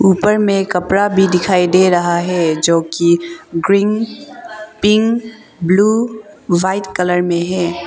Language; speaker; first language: Hindi; non-native, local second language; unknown